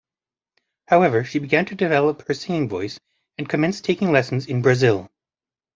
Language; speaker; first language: English; native; English